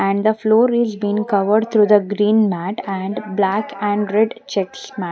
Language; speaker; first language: English; non-native, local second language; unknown